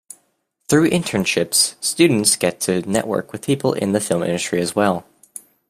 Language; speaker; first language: English; native; English